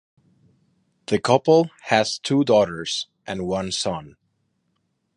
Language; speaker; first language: English; non-native, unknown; Spanish